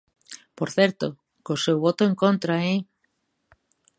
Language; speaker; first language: Galician; native; Galician